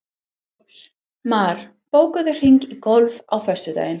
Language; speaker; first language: Icelandic; non-native, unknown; English